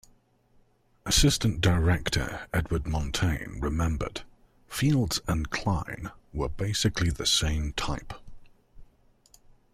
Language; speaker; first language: English; native; English